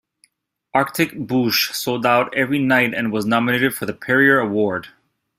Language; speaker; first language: English; native; English